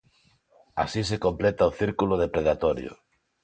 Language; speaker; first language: Galician; non-native, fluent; Spanish